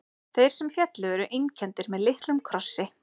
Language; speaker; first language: Icelandic; native; Icelandic